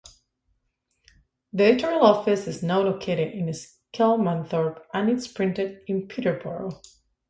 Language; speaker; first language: English; non-native, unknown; Spanish